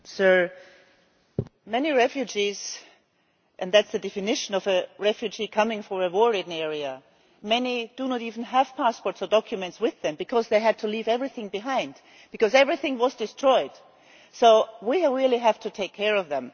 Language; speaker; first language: English; non-native, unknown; German